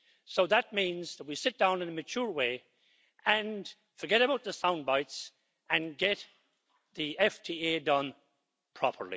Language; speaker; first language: English; native; English